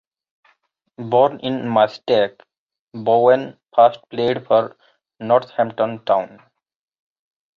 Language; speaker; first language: English; non-native, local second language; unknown